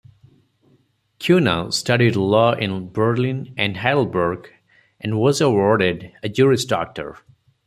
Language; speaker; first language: English; non-native, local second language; Odia